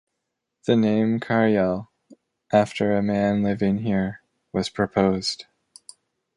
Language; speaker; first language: English; native; English